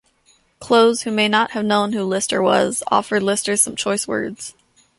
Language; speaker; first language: English; native; English